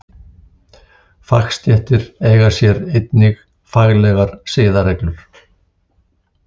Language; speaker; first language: Icelandic; native; Icelandic